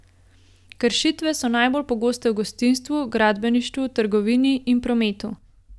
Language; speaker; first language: Slovenian; native; Slovenian